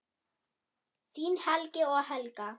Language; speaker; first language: Icelandic; non-native, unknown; German